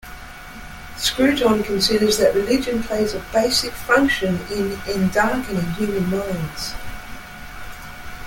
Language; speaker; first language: English; native; English